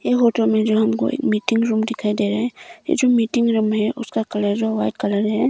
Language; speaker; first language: Hindi; non-native, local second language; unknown